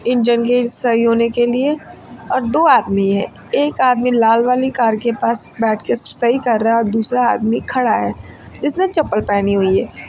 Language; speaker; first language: Hindi; native; Hindi